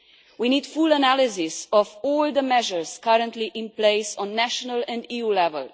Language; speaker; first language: English; non-native, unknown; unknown